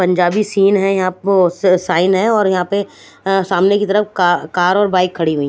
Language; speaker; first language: Hindi; non-native, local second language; Punjabi